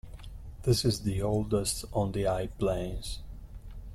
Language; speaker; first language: English; non-native, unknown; Italian